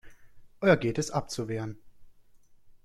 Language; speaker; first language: German; native; German